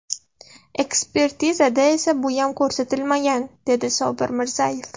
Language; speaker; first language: Uzbek; non-native, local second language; Russian